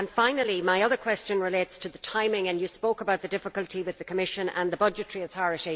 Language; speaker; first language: English; native; English